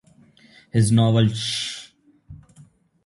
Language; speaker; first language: English; non-native, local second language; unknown